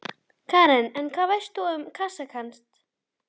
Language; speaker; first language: Icelandic; native; Icelandic